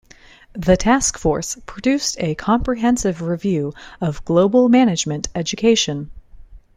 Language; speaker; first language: English; native; English